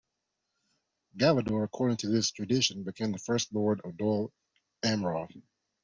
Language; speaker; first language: English; non-native, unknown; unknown